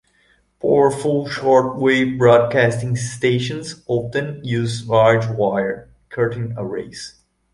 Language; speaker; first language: English; non-native, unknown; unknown